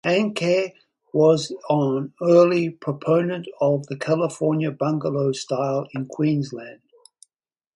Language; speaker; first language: English; native; English